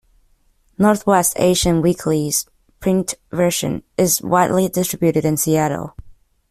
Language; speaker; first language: English; non-native, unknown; Chinese